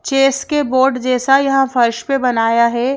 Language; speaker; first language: Hindi; native; Hindi